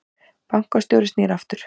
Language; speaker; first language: Icelandic; native; Icelandic